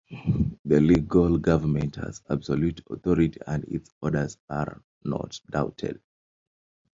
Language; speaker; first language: English; non-native, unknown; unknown